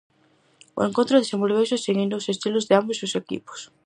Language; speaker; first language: Galician; native; Galician